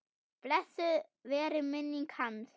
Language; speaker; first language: Icelandic; non-native, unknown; German